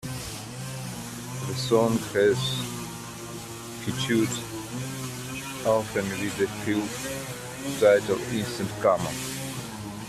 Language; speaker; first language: English; non-native, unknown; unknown